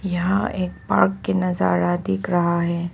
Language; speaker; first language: Hindi; non-native, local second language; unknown